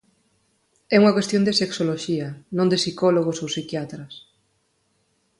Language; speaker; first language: Galician; non-native, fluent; Spanish